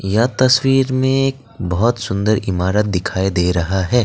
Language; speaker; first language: Hindi; non-native, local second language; Assamese